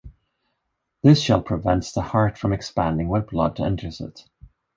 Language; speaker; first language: English; non-native, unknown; Swedish